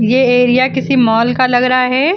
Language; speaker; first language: Hindi; native; Hindi